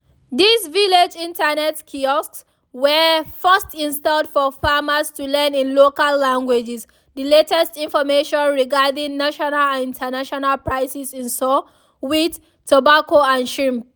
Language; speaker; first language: English; non-native, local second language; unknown